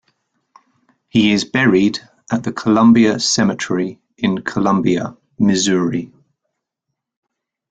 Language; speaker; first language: English; native; English